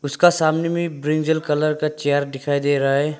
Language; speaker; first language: Hindi; non-native, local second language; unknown